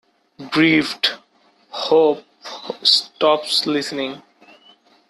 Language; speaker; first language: English; non-native, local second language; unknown